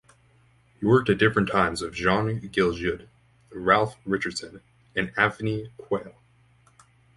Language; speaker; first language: English; native; English